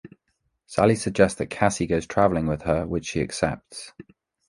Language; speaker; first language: English; native; English